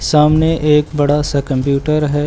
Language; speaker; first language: Hindi; native; Hindi